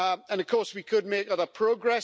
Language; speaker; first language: English; native; English